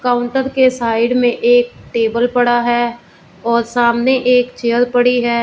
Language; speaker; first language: Hindi; non-native, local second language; Punjabi